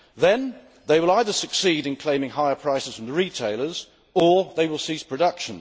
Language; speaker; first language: English; native; English